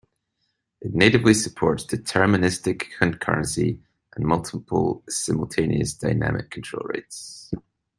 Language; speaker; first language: English; native; English